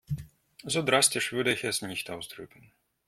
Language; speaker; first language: German; non-native, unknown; Russian